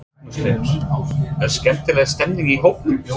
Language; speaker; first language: Icelandic; non-native, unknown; English